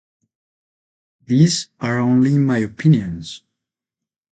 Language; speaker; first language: English; non-native, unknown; Spanish